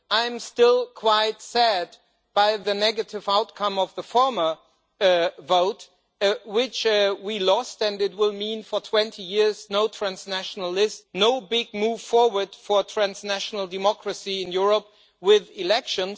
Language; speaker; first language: English; non-native, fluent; German